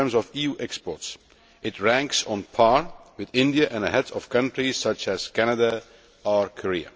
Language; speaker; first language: English; non-native, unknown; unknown